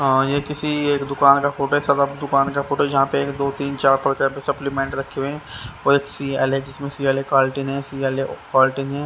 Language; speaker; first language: Hindi; native; Hindi